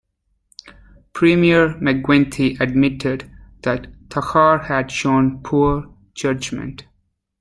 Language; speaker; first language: English; native; English